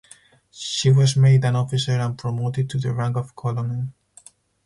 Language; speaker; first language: English; non-native, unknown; Spanish